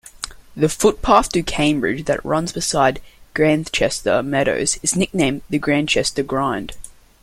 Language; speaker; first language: English; native; English